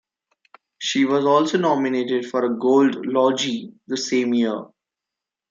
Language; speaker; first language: English; non-native, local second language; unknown